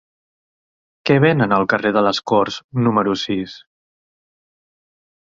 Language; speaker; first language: Catalan; native; Catalan